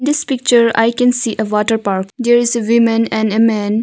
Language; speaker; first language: English; non-native, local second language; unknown